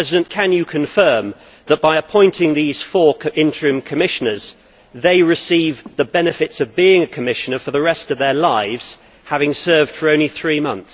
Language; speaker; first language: English; native; English